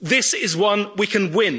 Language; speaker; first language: English; native; English